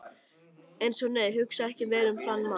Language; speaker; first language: Icelandic; native; Icelandic